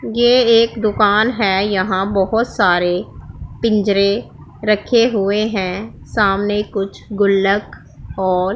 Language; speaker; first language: Hindi; non-native, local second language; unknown